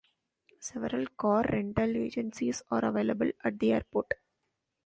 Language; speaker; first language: English; non-native, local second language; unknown